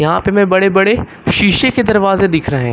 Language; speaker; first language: Hindi; native; Hindi